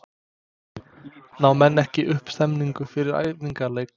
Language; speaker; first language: Icelandic; non-native, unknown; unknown